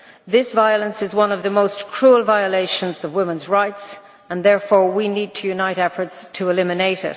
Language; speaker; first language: English; native; English